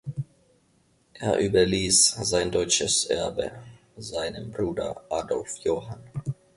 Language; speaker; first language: German; non-native, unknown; Finnish